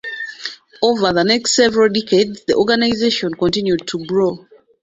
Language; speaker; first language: English; non-native, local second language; Ganda